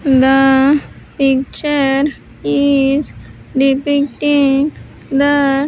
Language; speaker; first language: English; non-native, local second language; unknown